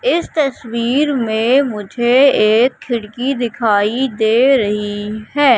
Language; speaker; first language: Hindi; native; Hindi